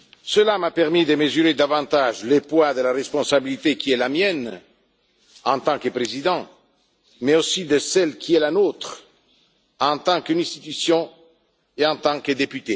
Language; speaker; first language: French; non-native, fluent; Italian